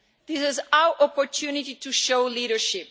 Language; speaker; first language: English; non-native, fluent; Italian